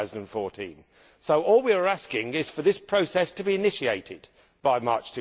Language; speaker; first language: English; native; English